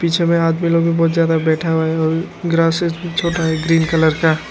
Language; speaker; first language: Hindi; non-native, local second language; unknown